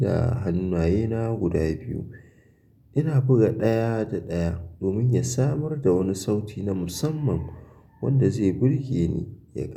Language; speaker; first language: Hausa; native; Hausa